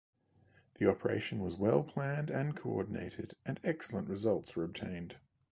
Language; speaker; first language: English; native; English